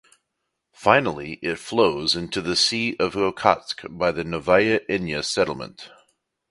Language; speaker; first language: English; native; English